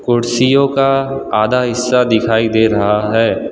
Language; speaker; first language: Hindi; non-native, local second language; Gujarati